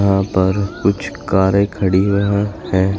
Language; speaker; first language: Hindi; native; Hindi